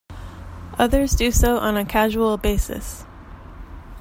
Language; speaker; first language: English; native; English